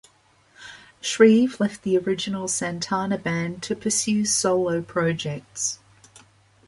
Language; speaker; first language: English; native; English